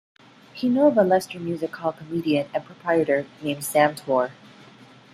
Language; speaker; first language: English; non-native, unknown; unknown